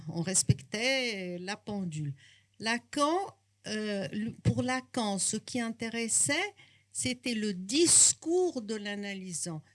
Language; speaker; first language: French; non-native, fluent; Portuguese